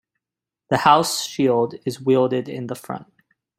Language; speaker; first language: English; native; English